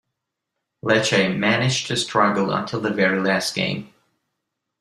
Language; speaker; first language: English; non-native, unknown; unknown